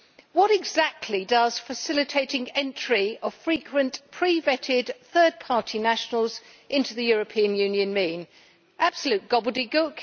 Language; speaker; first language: English; native; English